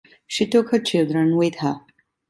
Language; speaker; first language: English; non-native, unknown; Italian